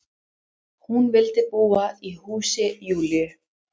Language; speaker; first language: Icelandic; non-native, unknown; English